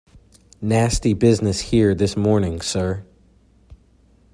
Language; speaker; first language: English; native; English